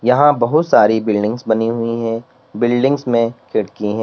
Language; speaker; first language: Hindi; native; Hindi